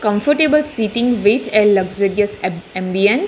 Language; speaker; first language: English; non-native, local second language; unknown